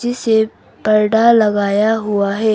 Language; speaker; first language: Hindi; non-native, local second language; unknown